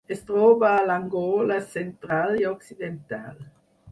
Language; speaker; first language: Catalan; non-native, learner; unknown